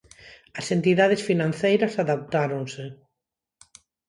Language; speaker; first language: Galician; non-native, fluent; Spanish